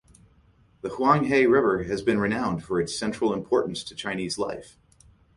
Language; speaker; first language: English; native; English